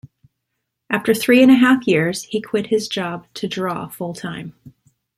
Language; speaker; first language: English; native; English